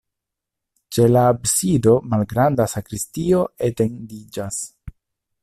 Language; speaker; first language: Esperanto; non-native, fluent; Italian